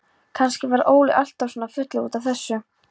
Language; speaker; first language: Icelandic; non-native, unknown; Polish